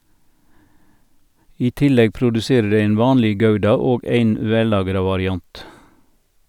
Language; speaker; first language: Norwegian; native; Norwegian